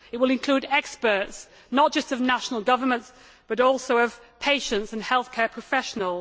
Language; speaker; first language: English; native; English